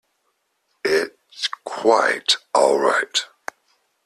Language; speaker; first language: English; native; English